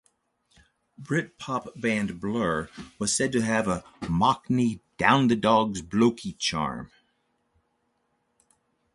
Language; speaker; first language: English; native; English